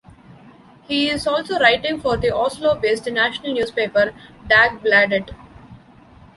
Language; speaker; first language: English; non-native, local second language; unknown